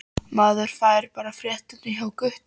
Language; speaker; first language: Icelandic; non-native, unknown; Polish